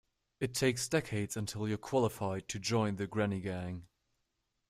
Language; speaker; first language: English; non-native, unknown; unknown